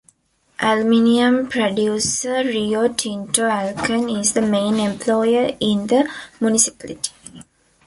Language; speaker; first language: English; non-native, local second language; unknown